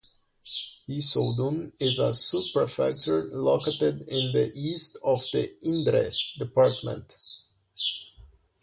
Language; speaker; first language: English; non-native, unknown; Portuguese